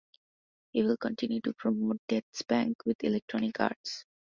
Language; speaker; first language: English; non-native, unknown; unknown